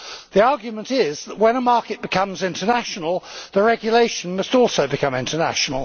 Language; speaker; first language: English; native; English